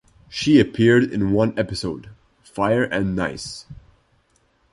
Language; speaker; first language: English; non-native, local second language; Maltese